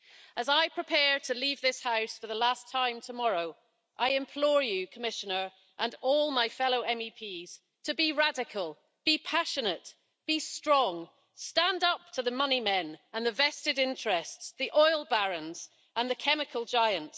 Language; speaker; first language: English; native; English